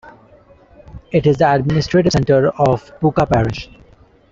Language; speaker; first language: English; non-native, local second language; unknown